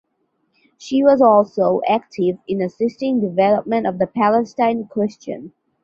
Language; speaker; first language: English; non-native, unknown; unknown